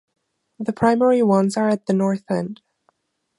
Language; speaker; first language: English; non-native, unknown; German